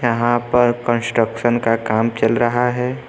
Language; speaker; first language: Hindi; native; Hindi